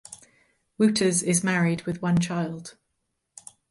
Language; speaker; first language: English; native; English